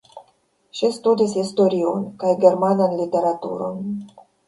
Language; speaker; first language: Esperanto; non-native, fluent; Russian